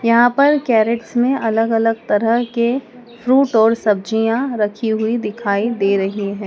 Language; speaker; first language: Hindi; native; Hindi